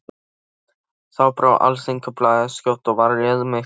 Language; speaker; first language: Icelandic; non-native, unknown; Polish